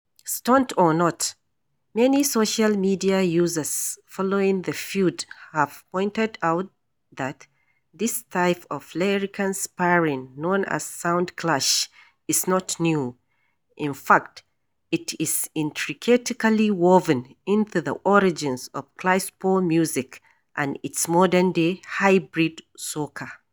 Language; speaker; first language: English; non-native, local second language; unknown